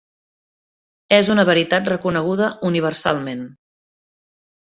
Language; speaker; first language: Catalan; native; Catalan